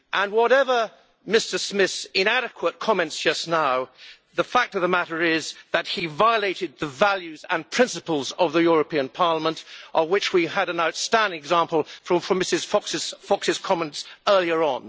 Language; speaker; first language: English; native; English